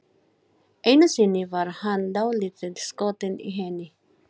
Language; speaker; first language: Icelandic; non-native, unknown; Filipino